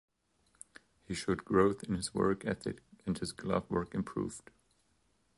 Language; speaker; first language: English; non-native, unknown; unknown